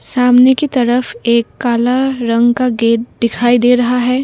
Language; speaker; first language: Hindi; non-native, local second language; Assamese